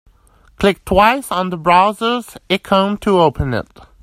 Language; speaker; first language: English; native; English